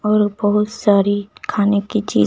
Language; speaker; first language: Hindi; native; Hindi